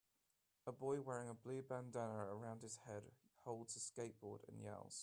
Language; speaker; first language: English; native; English